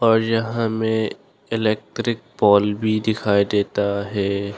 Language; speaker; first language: Hindi; non-native, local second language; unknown